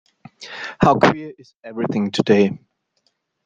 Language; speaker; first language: English; non-native, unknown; German